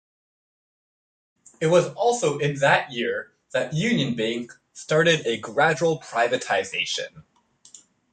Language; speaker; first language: English; native; English